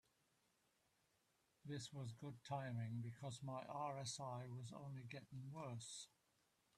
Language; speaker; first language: English; native; English